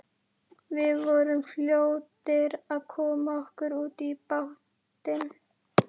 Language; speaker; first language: Icelandic; native; Icelandic